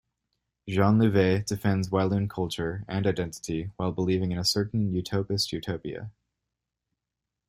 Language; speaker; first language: English; native; English